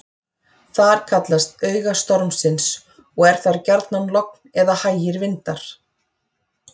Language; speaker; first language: Icelandic; native; Icelandic